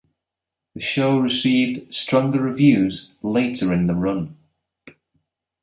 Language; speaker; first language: English; native; English